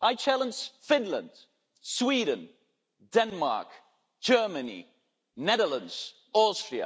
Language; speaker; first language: English; non-native, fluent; Dutch